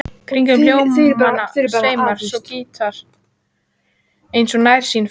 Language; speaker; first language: Icelandic; native; Icelandic